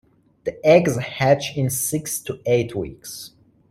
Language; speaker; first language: English; non-native, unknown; Persian